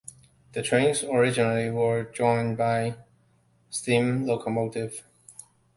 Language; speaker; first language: English; non-native, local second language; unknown